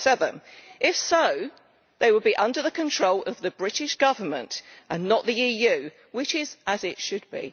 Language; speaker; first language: English; native; English